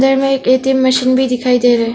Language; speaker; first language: Hindi; non-native, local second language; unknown